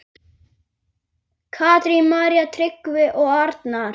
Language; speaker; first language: Icelandic; native; Icelandic